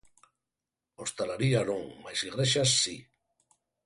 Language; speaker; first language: Galician; native; Galician